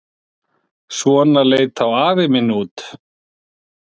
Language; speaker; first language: Icelandic; native; Icelandic